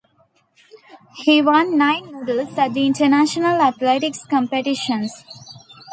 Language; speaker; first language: English; non-native, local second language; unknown